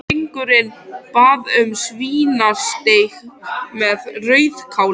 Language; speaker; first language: Icelandic; native; Icelandic